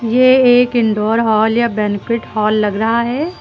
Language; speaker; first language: Hindi; native; Hindi